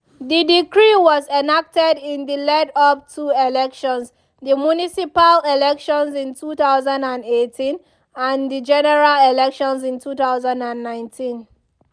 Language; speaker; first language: English; non-native, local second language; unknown